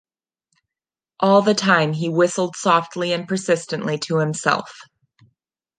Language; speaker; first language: English; non-native, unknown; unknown